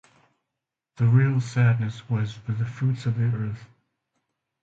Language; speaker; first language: English; non-native, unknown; Finnish